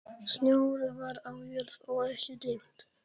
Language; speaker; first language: Icelandic; non-native, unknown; Polish